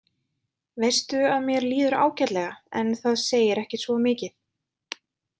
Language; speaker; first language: Icelandic; native; Icelandic